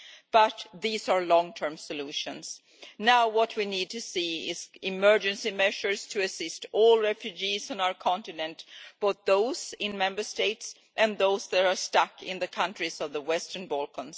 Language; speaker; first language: English; non-native, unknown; Swedish